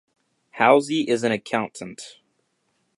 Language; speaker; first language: English; native; English